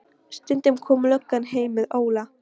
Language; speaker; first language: Icelandic; non-native, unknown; Polish